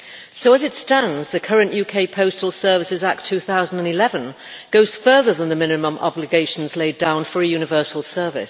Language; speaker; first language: English; native; English